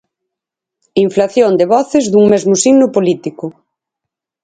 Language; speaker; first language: Galician; native; Galician